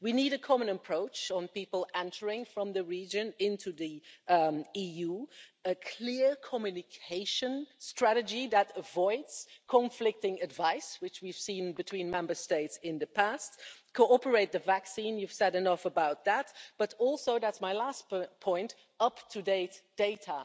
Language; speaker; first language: English; non-native, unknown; Dutch